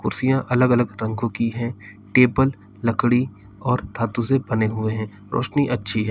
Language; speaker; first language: Hindi; native; Hindi